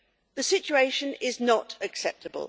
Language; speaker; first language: English; native; English